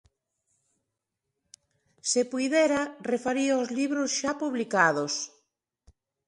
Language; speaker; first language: Galician; non-native, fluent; Spanish